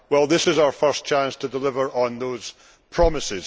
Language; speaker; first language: English; native; English